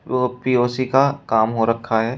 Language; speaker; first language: Hindi; native; Hindi